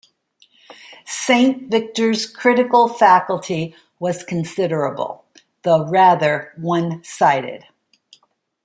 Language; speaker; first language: English; native; English